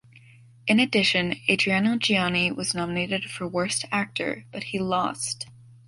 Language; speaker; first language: English; native; English